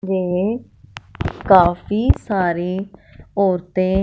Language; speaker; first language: Hindi; non-native, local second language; Punjabi